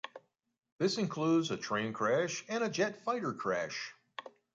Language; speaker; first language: English; native; English